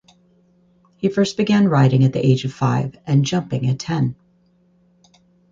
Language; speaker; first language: English; native; English